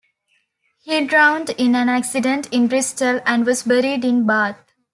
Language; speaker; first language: English; non-native, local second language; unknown